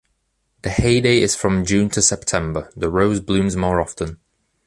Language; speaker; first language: English; native; English